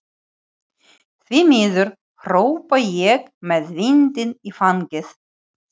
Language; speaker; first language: Icelandic; non-native, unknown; Ukrainian